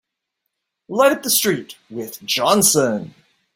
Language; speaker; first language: English; native; English